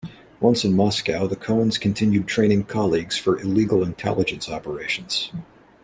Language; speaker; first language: English; native; English